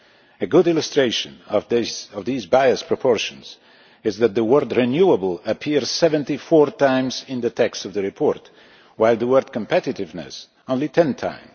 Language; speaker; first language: English; non-native, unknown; Polish